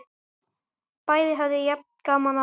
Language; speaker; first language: Icelandic; native; Icelandic